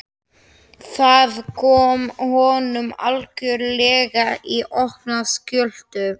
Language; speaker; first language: Icelandic; non-native, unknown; Slovak